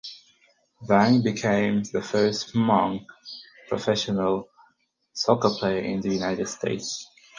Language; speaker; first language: English; non-native, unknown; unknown